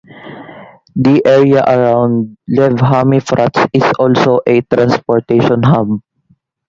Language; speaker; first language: English; non-native, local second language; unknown